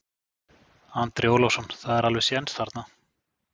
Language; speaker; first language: Icelandic; native; Icelandic